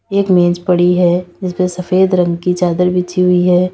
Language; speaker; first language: Hindi; native; Hindi